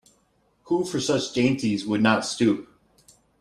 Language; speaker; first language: English; native; English